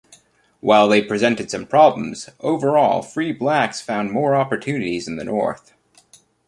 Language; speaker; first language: English; native; English